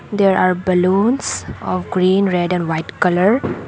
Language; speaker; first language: English; non-native, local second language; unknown